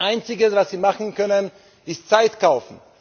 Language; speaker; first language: German; non-native, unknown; Slovak